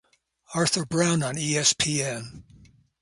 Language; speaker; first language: English; native; English